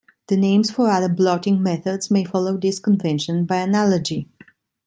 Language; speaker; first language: English; non-native, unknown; Italian